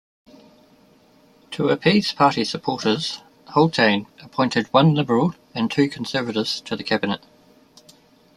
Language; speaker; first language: English; native; English